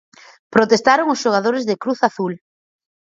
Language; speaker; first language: Galician; native; Galician